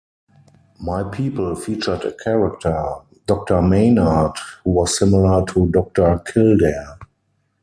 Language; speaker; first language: English; non-native, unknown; German